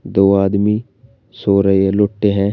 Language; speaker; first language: Hindi; native; Hindi